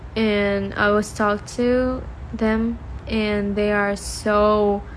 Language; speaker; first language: English; non-native, fluent; Russian